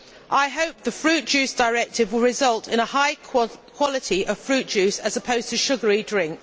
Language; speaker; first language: English; native; English